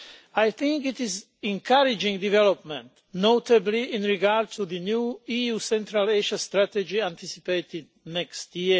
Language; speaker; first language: English; non-native, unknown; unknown